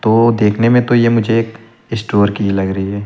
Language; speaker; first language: Hindi; native; Hindi